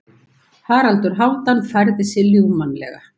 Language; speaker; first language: Icelandic; native; Icelandic